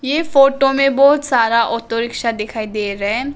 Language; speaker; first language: Hindi; non-native, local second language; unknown